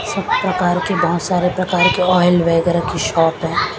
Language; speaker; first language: Hindi; non-native, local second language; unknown